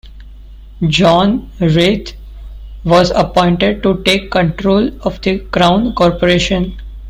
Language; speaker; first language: English; non-native, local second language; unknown